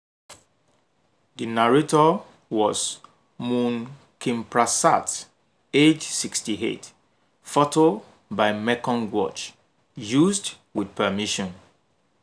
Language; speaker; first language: English; non-native, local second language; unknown